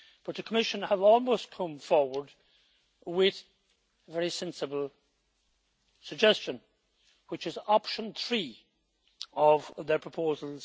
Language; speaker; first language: English; native; English